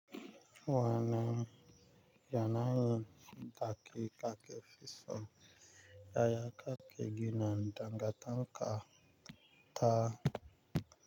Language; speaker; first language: Hausa; native; Hausa